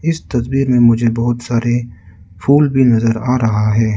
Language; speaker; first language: Hindi; non-native, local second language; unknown